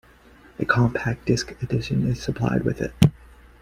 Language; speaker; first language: English; native; English